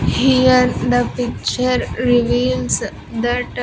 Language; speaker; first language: English; non-native, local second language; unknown